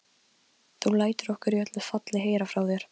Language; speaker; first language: Icelandic; non-native, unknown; Polish